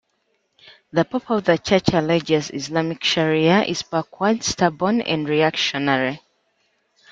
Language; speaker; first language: English; native; English